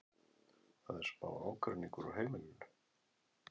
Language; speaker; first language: Icelandic; native; Icelandic